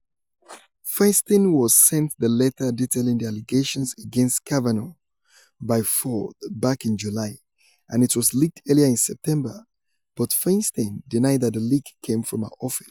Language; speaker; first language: English; non-native, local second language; Yoruba